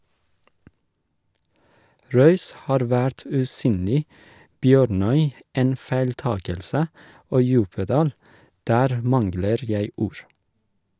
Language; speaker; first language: Norwegian; non-native, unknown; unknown